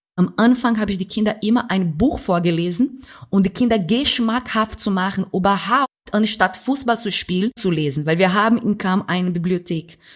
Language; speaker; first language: German; non-native, fluent; Portuguese